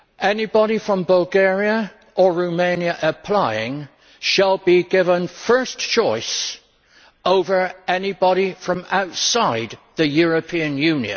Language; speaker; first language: English; native; English